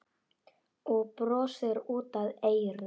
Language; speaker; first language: Icelandic; non-native, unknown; Polish